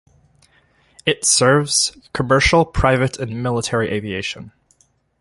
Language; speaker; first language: English; native; English